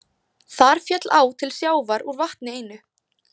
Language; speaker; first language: Icelandic; native; Icelandic